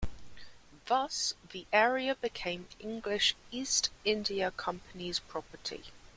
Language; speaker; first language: English; native; English